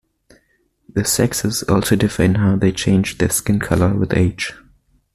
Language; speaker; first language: English; non-native, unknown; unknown